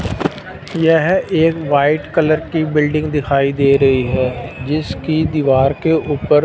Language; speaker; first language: Hindi; non-native, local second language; Punjabi